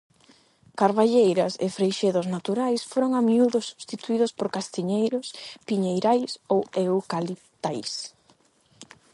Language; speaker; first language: Galician; non-native, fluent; Spanish